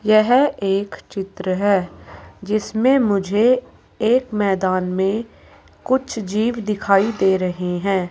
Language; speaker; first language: Hindi; native; Hindi